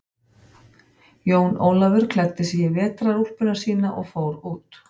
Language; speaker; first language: Icelandic; native; Icelandic